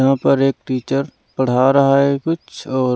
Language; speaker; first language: Hindi; non-native, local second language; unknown